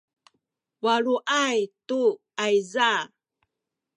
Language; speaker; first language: Sakizaya; native; Sakizaya